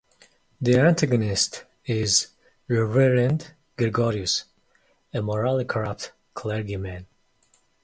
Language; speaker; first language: English; non-native, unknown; Mongolian